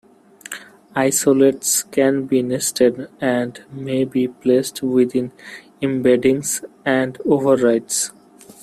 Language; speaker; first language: English; non-native, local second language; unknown